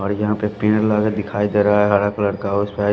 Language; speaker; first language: Hindi; non-native, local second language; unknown